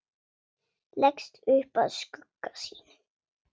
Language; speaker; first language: Icelandic; non-native, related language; Swedish